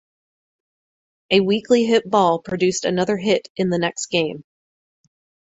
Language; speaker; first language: English; native; English